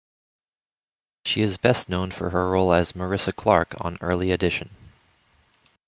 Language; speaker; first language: English; native; English